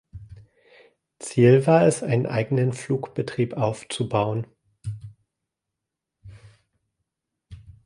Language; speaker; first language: German; native; German